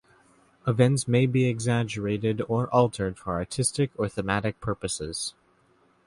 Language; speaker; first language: English; native; English